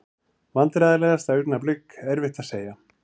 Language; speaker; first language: Icelandic; native; Icelandic